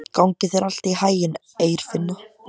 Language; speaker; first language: Icelandic; native; Icelandic